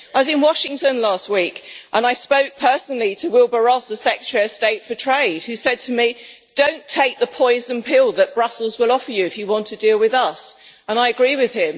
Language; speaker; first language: English; native; English